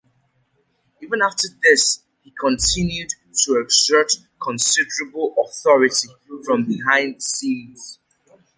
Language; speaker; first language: English; native; English